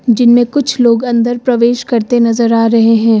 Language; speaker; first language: Hindi; native; Hindi